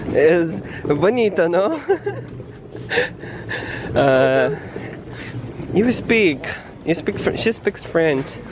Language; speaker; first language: English; non-native, learner; Portuguese